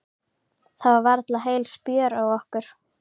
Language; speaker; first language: Icelandic; native; Icelandic